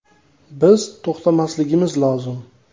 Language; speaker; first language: Uzbek; native; Uzbek